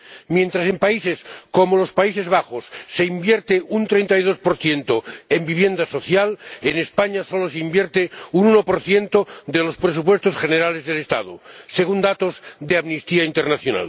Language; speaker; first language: Spanish; non-native, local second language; Catalan